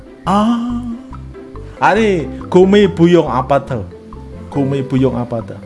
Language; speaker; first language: Korean; non-native, learner; Indonesian